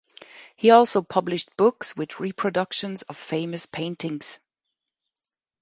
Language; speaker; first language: English; non-native, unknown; German